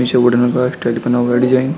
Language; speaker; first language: Hindi; native; Hindi